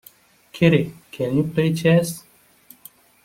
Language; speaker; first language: English; non-native, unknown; Persian